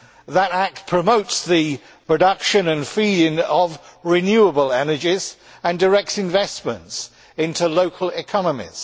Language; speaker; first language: English; native; English